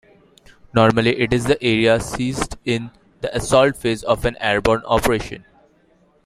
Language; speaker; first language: English; non-native, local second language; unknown